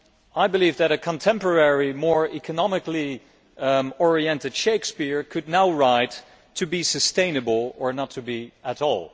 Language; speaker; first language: English; non-native, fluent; Dutch